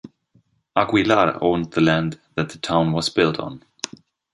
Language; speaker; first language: English; non-native, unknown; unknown